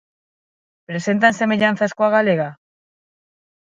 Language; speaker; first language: Galician; non-native, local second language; Spanish